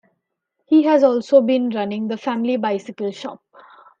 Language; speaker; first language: English; non-native, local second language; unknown